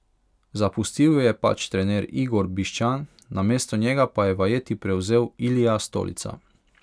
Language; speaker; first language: Slovenian; non-native, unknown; Hungarian